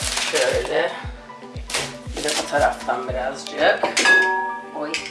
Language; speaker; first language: Turkish; early bilingual, other home language; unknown